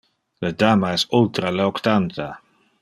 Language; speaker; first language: Interlingua; non-native, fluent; Dutch